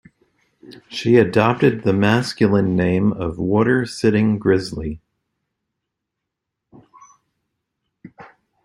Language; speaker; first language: English; native; English